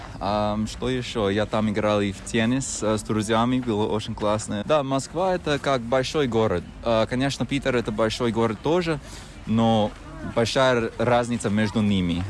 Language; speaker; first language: Russian; non-native, fluent; English